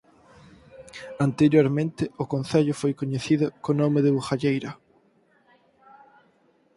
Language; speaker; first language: Galician; native; Galician